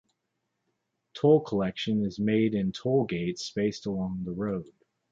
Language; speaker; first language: English; native; English